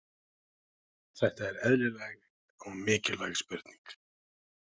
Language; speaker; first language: Icelandic; native; Icelandic